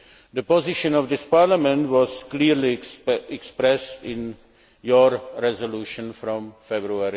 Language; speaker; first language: English; non-native, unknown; Czech